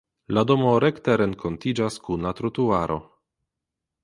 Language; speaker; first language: Esperanto; non-native, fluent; Polish